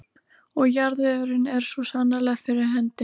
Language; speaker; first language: Icelandic; native; Icelandic